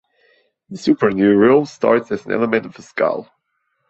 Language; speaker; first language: English; non-native, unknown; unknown